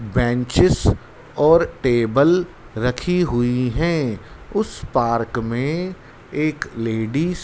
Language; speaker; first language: Hindi; native; Hindi